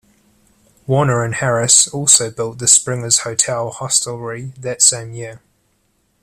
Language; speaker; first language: English; native; English